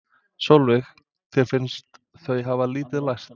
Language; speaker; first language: Icelandic; non-native, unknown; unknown